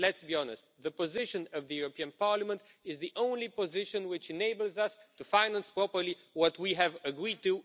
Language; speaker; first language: English; non-native, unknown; Romanian